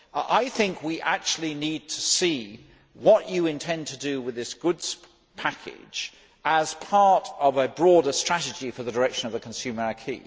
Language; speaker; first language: English; native; English